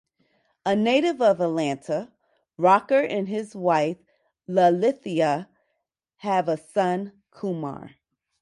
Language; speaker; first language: English; native; English